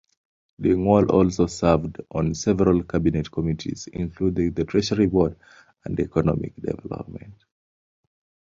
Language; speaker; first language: English; non-native, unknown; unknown